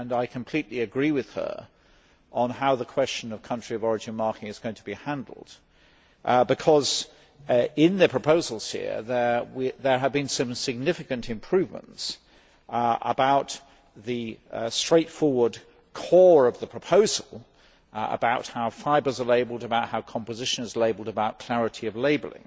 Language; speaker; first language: English; native; English